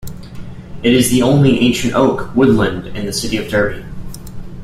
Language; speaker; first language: English; native; English